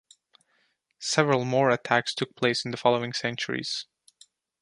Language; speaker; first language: English; non-native, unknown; Turkish